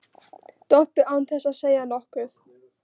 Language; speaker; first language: Icelandic; non-native, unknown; Polish